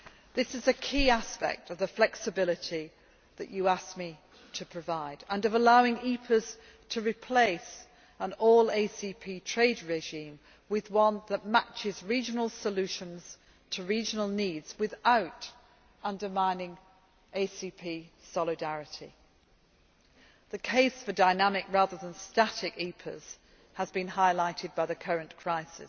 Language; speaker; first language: English; native; English